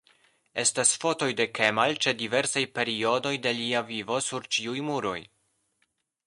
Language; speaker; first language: Esperanto; non-native, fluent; Polish